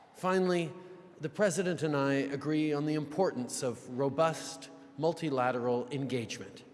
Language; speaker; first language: English; native; English